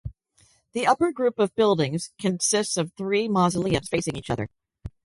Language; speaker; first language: English; native; English